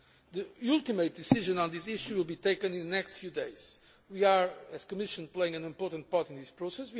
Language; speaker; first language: English; non-native, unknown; Portuguese